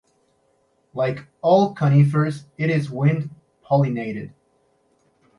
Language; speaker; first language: English; native; English